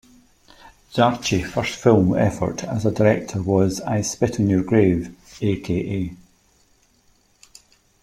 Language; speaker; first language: English; native; English